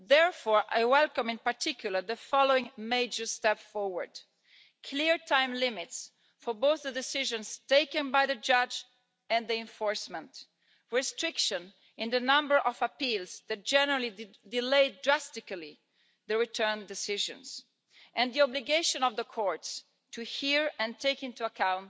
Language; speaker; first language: English; non-native, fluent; Italian